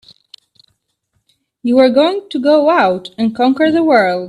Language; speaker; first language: English; native; English